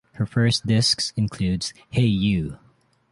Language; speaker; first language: English; non-native, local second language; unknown